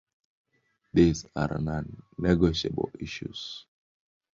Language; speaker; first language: English; non-native, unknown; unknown